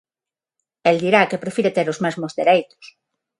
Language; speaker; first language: Galician; non-native, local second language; Spanish